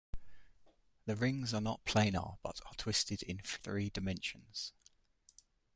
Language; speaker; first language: English; native; English